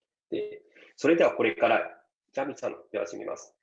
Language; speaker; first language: Japanese; native; Japanese